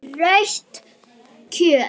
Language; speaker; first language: Icelandic; native; Icelandic